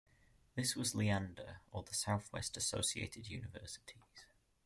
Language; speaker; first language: English; native; English